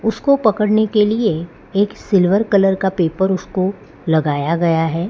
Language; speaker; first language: Hindi; non-native, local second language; Gujarati